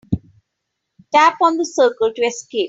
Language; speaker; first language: English; non-native, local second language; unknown